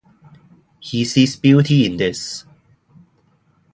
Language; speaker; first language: English; non-native, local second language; Cantonese